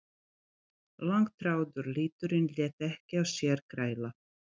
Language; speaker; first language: Icelandic; non-native, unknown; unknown